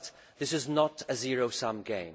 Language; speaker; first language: English; non-native, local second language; Maltese